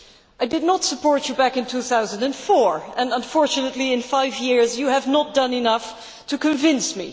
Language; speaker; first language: English; non-native, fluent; Dutch